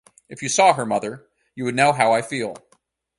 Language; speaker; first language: English; native; English